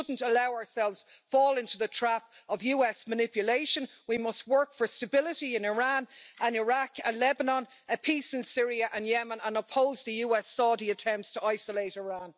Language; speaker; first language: English; native; English